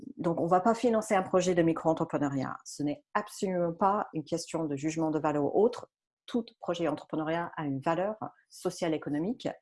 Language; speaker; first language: French; non-native, fluent; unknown